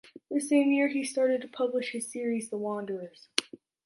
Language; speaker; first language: English; native; English